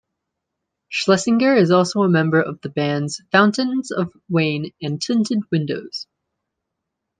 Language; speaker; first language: English; native; English